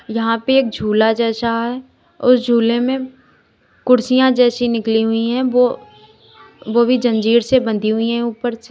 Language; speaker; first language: Hindi; native; Hindi